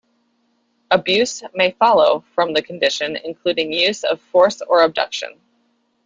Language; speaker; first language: English; native; English